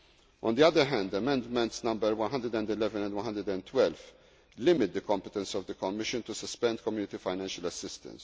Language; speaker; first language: English; non-native, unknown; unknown